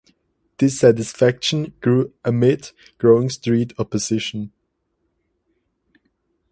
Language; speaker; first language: English; non-native, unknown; German